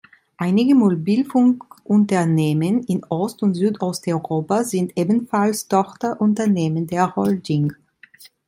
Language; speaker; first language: German; non-native, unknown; Italian